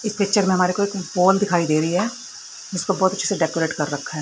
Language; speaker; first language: Hindi; native; Hindi